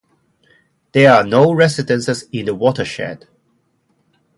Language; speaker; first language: English; non-native, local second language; Cantonese